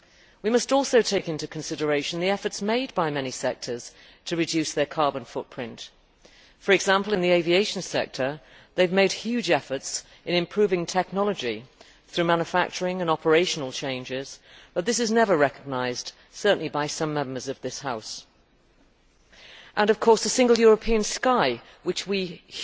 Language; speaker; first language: English; native; English